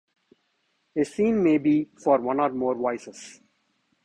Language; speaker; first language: English; non-native, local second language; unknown